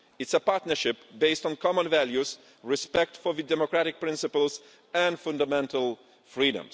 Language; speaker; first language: English; non-native, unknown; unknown